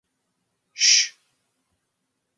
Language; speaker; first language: English; native; English